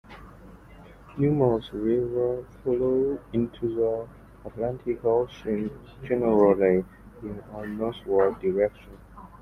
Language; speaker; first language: English; non-native, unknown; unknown